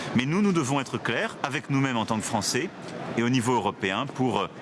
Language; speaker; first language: French; native; French